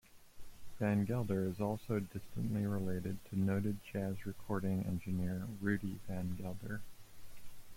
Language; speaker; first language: English; native; English